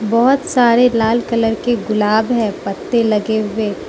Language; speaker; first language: Hindi; non-native, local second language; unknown